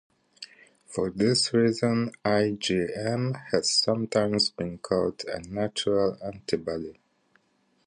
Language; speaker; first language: English; native; English